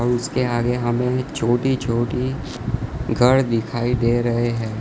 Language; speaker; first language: Hindi; non-native, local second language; Gujarati